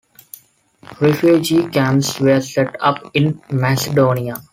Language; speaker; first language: English; non-native, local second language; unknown